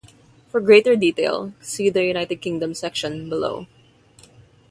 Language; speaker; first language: English; non-native, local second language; Filipino